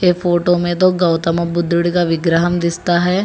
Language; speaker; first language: Hindi; non-native, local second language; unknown